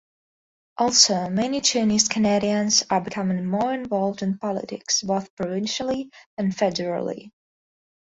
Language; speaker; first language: English; non-native, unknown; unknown